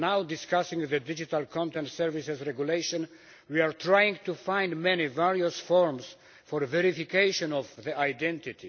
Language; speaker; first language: English; non-native, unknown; Polish